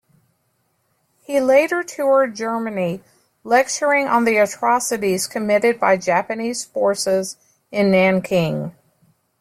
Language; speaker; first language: English; native; English